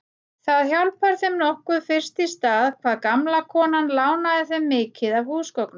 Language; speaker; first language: Icelandic; native; Icelandic